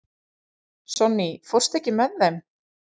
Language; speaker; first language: Icelandic; native; Icelandic